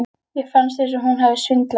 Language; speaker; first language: Icelandic; native; Icelandic